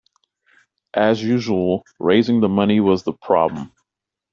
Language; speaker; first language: English; native; English